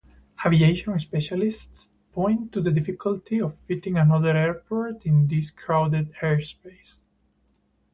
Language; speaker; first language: English; non-native, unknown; Spanish